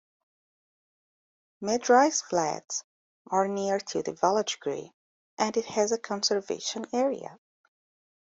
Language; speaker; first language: English; native; English